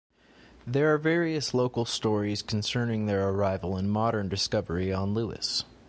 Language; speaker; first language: English; native; English